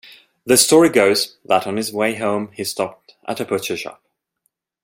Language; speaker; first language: English; non-native, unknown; Swedish